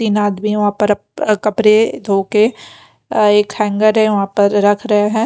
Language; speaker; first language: Hindi; non-native, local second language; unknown